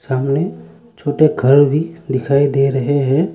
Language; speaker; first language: Hindi; non-native, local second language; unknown